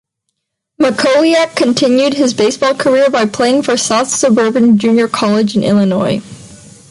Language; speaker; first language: English; non-native, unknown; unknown